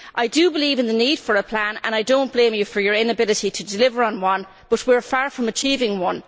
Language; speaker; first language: English; native; English